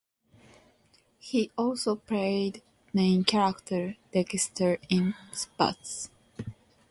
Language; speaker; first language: English; non-native, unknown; Japanese